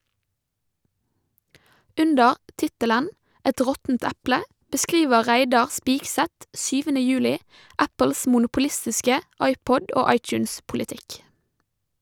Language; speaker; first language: Norwegian; native; Norwegian